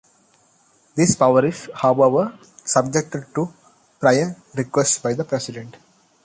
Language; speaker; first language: English; non-native, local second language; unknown